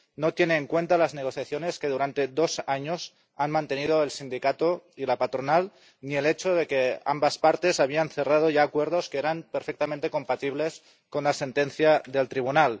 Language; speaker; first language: Spanish; non-native, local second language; Catalan